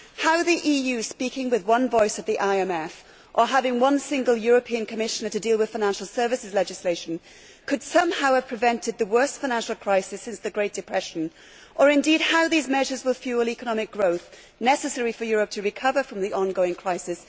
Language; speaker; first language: English; native; English